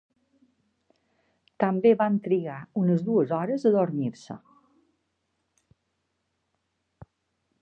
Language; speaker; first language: Catalan; native; Catalan